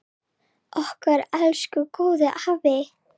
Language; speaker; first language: Icelandic; non-native, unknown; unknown